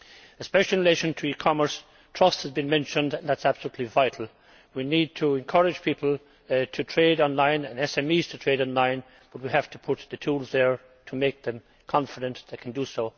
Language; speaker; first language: English; native; English